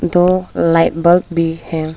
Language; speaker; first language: Hindi; early bilingual, other home language; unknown